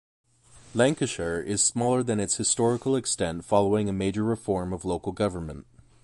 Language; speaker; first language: English; native; English